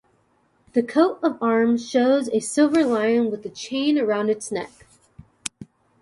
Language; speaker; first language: English; native; English